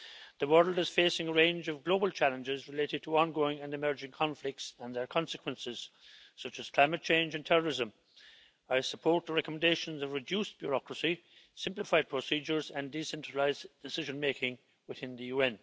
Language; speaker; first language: English; native; English